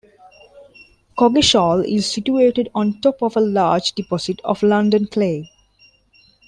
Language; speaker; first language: English; non-native, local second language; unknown